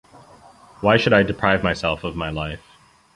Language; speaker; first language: English; native; English